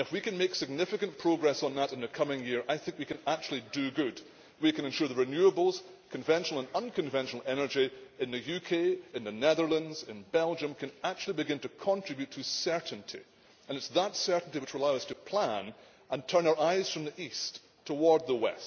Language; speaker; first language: English; native; English